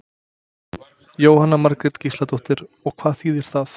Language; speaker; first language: Icelandic; non-native, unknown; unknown